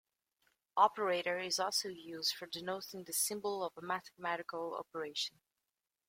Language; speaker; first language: English; native; English